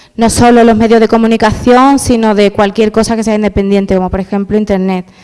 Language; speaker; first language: Spanish; native; Spanish